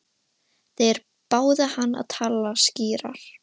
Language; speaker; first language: Icelandic; non-native, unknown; Russian